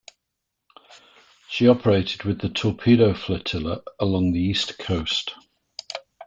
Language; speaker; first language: English; native; English